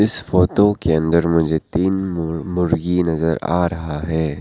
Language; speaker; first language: Hindi; non-native, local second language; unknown